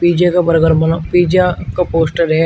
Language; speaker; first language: Hindi; native; Hindi